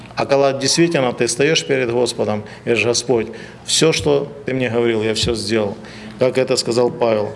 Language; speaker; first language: Russian; non-native, local second language; Ukrainian